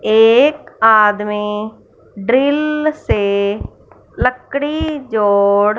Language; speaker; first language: Hindi; non-native, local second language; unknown